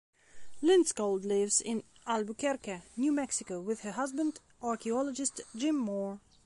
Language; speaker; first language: English; non-native, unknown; Belarusian